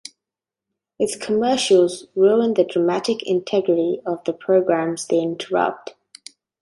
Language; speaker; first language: English; native; English